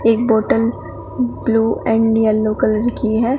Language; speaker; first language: Hindi; native; Hindi